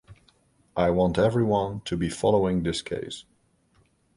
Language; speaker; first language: English; non-native, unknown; Dutch